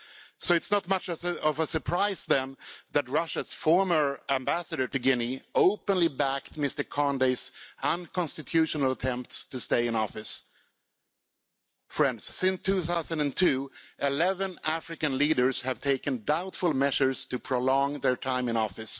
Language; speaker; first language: English; non-native, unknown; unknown